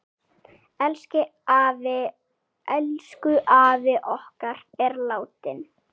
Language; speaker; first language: Icelandic; native; Icelandic